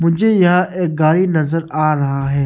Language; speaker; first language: Hindi; early bilingual, other home language; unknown